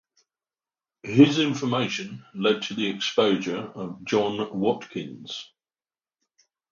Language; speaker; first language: English; native; English